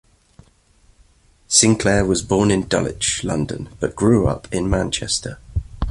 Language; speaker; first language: English; native; English